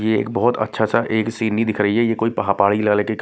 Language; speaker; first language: Hindi; non-native, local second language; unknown